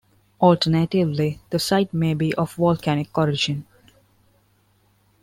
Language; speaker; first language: English; non-native, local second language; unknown